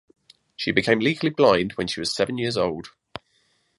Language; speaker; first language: English; native; English